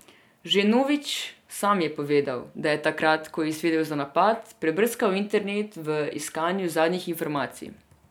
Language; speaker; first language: Slovenian; non-native, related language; Serbian